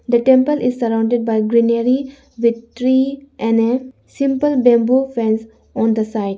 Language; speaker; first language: English; non-native, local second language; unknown